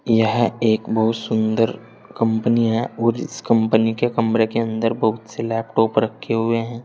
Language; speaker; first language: Hindi; native; Hindi